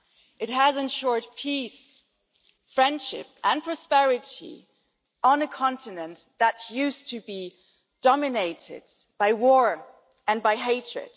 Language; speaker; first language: English; non-native, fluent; German